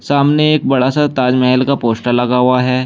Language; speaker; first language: Hindi; native; Hindi